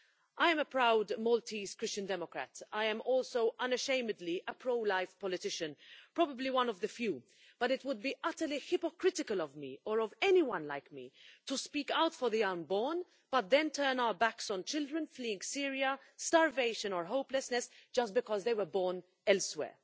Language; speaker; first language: English; non-native, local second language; Maltese